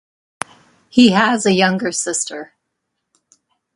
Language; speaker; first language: English; native; English